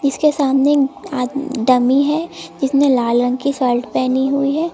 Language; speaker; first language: Hindi; native; Hindi